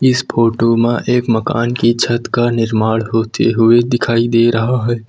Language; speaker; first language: Hindi; native; Hindi